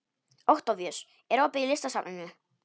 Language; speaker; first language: Icelandic; non-native, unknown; Polish